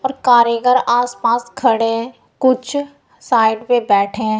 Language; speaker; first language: Hindi; non-native, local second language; Punjabi